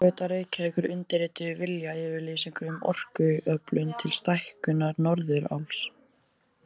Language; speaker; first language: Icelandic; native; Icelandic